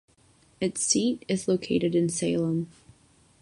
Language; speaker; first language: English; non-native, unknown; Catalan